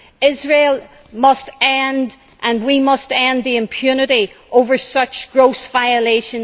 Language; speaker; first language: English; native; English